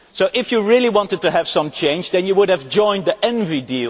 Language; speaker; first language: English; non-native, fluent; Dutch